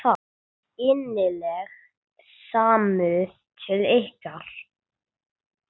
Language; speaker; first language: Icelandic; non-native, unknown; English